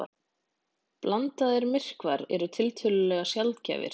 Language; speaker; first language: Icelandic; native; Icelandic